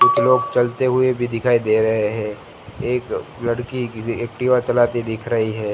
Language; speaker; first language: Hindi; non-native, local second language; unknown